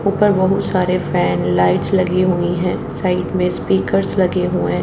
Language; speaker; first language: Hindi; native; Hindi